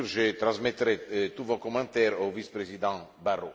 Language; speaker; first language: French; non-native, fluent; Italian